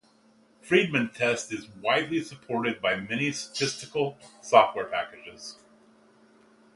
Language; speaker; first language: English; native; English